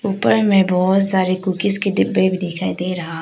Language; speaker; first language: Hindi; non-native, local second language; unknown